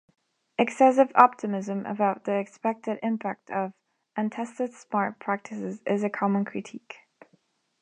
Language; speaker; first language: English; non-native, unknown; Spanish